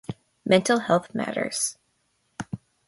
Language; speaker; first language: English; native; English